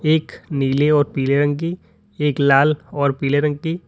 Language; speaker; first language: Hindi; native; Hindi